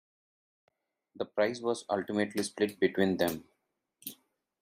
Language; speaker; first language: English; non-native, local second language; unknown